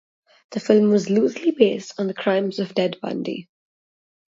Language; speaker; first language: English; non-native, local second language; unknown